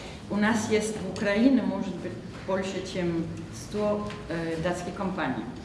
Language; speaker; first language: Russian; non-native, learner; Danish